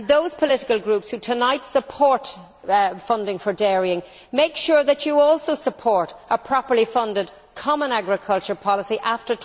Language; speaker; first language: English; native; English